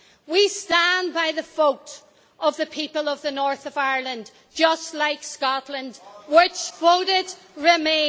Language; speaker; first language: English; native; English